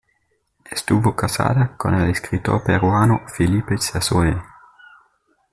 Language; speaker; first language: Spanish; native; Spanish